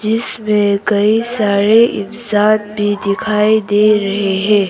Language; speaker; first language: Hindi; non-native, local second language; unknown